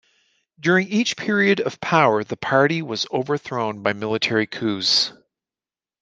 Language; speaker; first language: English; native; English